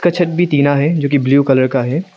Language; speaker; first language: Hindi; non-native, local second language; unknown